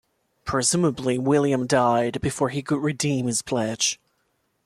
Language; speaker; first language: English; non-native, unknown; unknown